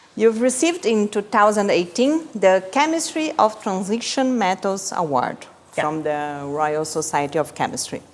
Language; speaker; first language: English; non-native, fluent; Portuguese